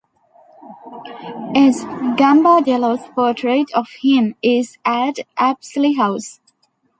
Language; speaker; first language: English; non-native, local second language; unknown